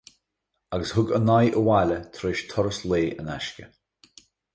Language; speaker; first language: Irish; native; Irish